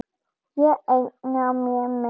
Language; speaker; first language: Icelandic; non-native, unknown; German